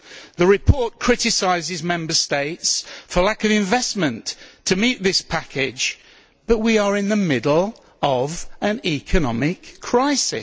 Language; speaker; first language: English; native; English